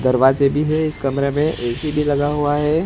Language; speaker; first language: Hindi; non-native, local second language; Gujarati